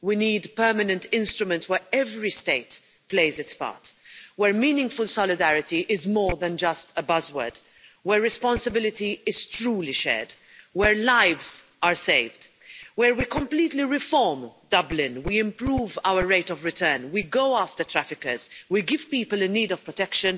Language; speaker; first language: English; non-native, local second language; Maltese